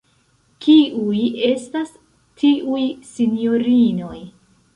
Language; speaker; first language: Esperanto; non-native, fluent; Central Kurdish